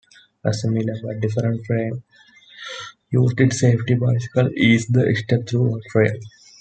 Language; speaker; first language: English; non-native, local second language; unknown